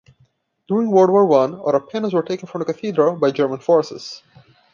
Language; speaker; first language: English; non-native, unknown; Portuguese